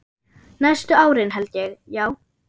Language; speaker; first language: Icelandic; non-native, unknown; German